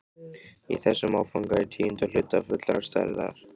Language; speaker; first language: Icelandic; native; Icelandic